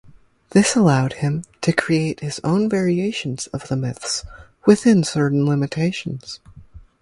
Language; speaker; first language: English; native; English